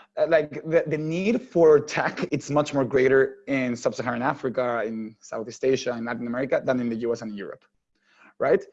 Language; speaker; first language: English; non-native, fluent; Spanish